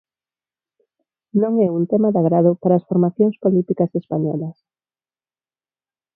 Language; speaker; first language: Galician; non-native, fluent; Spanish